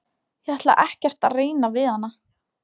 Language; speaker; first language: Icelandic; non-native, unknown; Polish